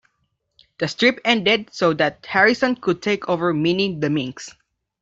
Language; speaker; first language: English; non-native, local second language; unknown